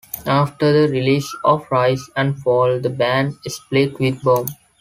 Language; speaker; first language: English; non-native, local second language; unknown